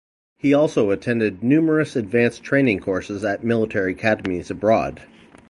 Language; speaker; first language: English; native; English